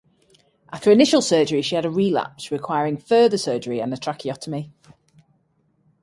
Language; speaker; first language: English; native; English